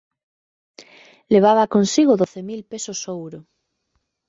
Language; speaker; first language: Galician; native; Galician